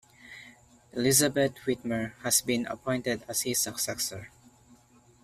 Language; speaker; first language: English; non-native, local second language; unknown